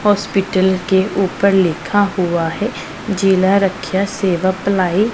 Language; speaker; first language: Hindi; non-native, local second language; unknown